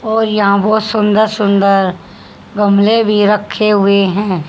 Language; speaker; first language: Hindi; native; Hindi